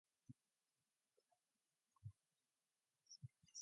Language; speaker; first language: English; non-native, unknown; Mongolian